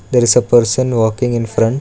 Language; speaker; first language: English; non-native, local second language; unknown